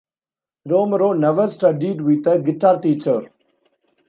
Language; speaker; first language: English; non-native, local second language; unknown